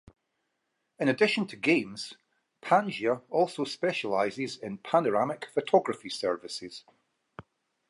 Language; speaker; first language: English; native; English